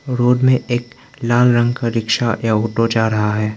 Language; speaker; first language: Hindi; non-native, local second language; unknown